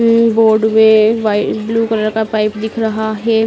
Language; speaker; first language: Hindi; native; Hindi